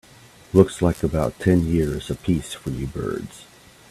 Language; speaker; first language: English; native; English